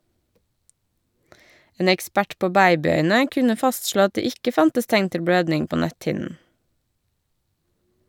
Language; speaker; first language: Norwegian; native; Norwegian